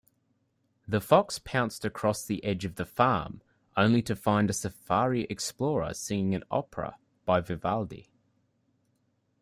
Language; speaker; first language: English; native; English